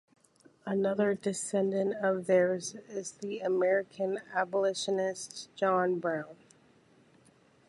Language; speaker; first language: English; native; English